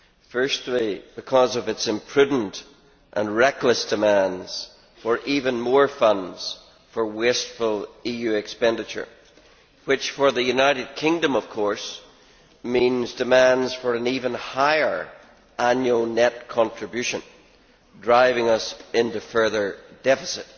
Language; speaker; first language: English; native; English